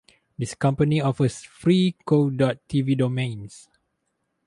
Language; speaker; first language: English; non-native, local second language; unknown